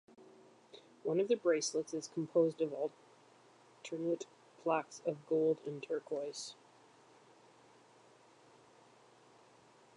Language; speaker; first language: English; native; English